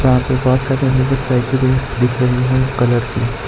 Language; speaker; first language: Hindi; non-native, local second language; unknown